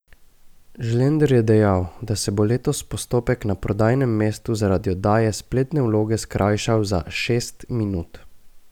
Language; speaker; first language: Slovenian; native; Slovenian